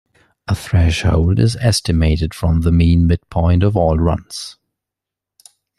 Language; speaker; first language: English; non-native, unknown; German